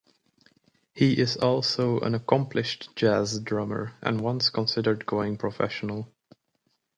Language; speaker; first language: English; native; English